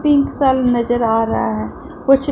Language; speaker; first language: Hindi; non-native, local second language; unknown